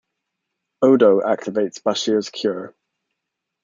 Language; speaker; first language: English; native; English